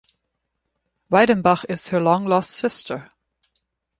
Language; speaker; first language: English; non-native, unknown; German